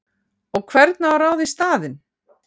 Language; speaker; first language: Icelandic; native; Icelandic